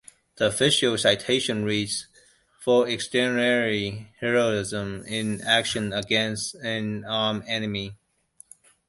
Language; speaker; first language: English; non-native, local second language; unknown